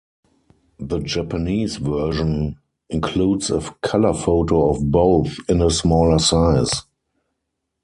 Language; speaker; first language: English; non-native, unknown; German